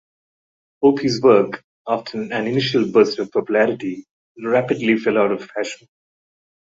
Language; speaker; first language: English; non-native, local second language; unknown